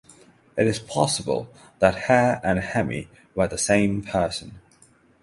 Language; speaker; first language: English; non-native, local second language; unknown